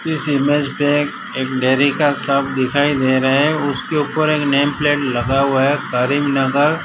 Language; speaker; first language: Hindi; non-native, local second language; Gujarati